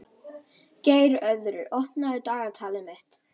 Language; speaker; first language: Icelandic; native; Icelandic